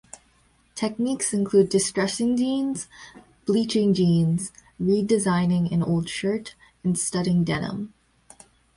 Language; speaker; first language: English; native; English